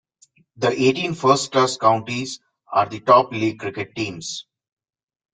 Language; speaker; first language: English; non-native, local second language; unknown